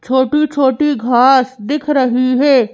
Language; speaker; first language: Hindi; native; Hindi